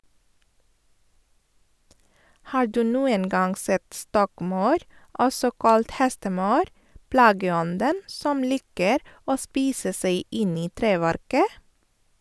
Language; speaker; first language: Norwegian; non-native, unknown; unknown